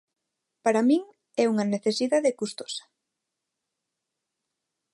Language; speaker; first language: Galician; non-native, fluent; Spanish